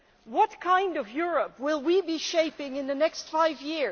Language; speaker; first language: English; non-native, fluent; Dutch